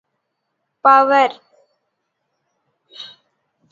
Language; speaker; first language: English; non-native, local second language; Tamil